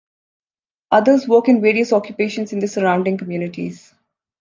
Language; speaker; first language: English; non-native, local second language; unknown